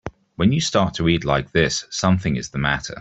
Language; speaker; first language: English; native; English